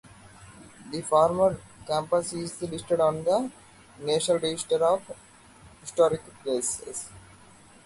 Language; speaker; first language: English; non-native, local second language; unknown